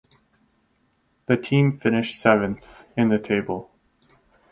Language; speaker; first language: English; native; English